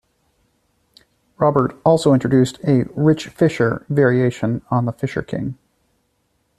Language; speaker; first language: English; native; English